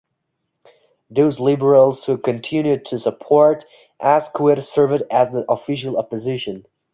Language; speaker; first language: English; non-native, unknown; Uzbek